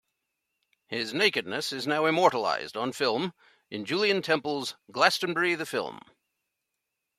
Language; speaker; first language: English; native; English